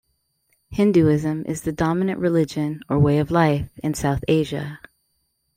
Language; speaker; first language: English; native; English